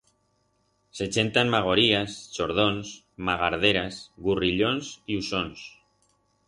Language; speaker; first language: Aragonese; non-native, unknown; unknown